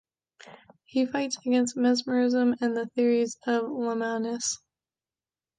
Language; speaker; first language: English; native; English